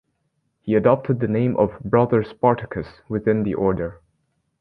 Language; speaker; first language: English; native; English